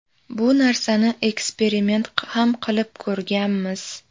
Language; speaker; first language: Uzbek; native; Uzbek